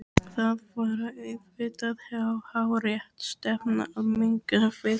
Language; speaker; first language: Icelandic; native; Icelandic